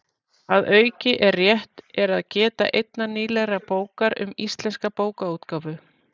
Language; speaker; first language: Icelandic; native; Icelandic